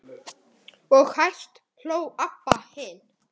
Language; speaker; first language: Icelandic; native; Icelandic